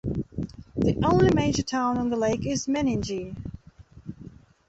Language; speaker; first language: English; non-native, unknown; Belarusian